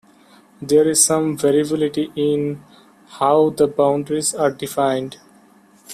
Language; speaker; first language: English; non-native, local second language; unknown